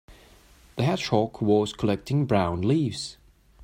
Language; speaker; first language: English; non-native, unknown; German